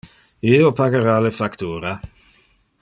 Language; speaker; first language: Interlingua; non-native, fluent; Dutch